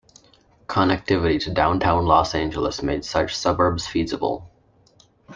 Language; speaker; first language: English; native; English